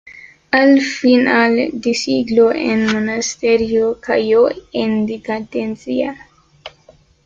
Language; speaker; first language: Spanish; non-native, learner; English